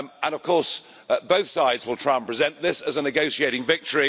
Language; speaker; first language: English; native; English